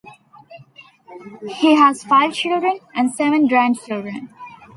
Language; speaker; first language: English; non-native, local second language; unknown